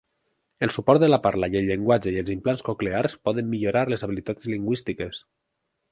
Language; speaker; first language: Catalan; native; Catalan